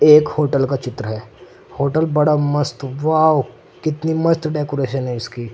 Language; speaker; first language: Hindi; native; Hindi